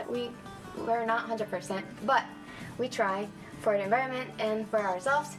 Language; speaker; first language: English; non-native, fluent; Japanese